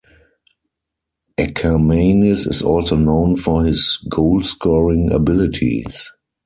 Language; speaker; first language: English; non-native, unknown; German